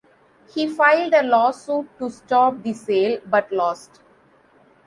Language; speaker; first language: English; non-native, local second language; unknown